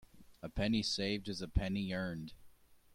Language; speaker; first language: English; native; English